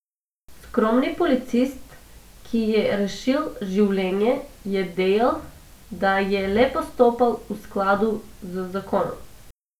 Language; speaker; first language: Slovenian; non-native, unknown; Macedonian